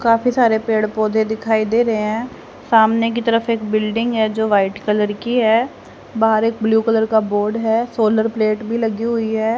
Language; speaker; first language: Hindi; native; Hindi